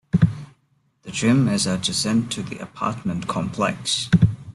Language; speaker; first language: English; non-native, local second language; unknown